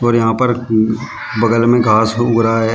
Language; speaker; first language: Hindi; native; Hindi